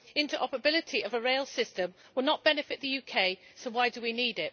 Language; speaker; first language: English; native; English